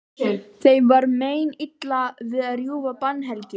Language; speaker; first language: Icelandic; native; Icelandic